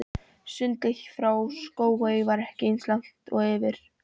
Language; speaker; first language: Icelandic; non-native, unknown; Polish